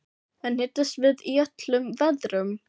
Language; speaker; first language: Icelandic; non-native, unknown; Filipino